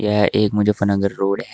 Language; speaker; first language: Hindi; native; Hindi